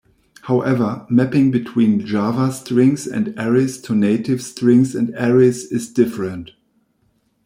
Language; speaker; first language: English; non-native, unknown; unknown